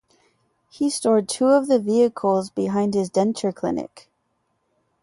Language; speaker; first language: English; native; English